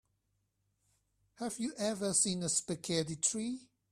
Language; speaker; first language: English; non-native, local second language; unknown